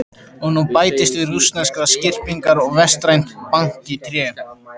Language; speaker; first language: Icelandic; native; Icelandic